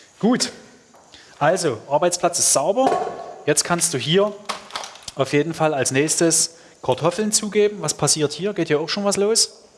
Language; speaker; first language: German; non-native, fluent; Hungarian